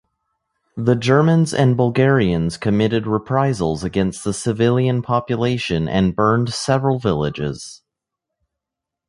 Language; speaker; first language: English; native; English